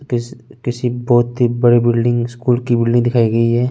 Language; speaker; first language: Hindi; non-native, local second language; Punjabi